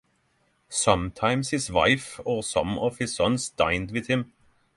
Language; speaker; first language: English; non-native, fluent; Norwegian